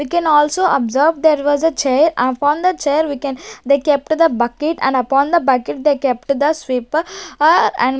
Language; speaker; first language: English; non-native, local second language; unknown